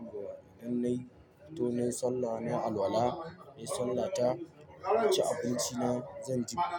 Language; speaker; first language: Hausa; non-native, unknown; Yoruba